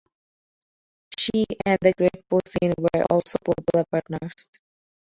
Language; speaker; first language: English; non-native, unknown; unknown